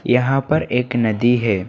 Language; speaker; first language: Hindi; non-native, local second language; Bangla